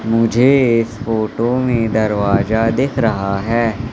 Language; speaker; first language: Hindi; native; Hindi